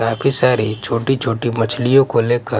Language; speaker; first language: Hindi; non-native, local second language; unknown